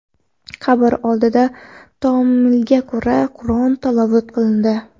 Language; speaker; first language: Uzbek; non-native, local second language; Kara-Kalpak